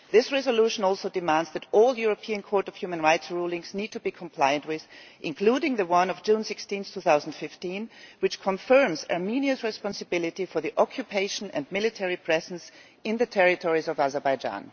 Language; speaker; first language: English; non-native, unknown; German